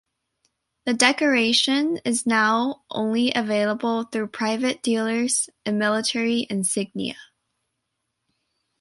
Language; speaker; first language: English; native; English